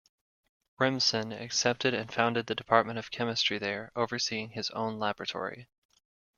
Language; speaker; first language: English; native; English